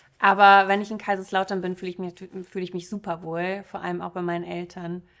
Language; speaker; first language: German; early bilingual, other home language; Russian